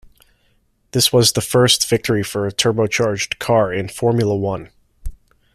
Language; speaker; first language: English; native; English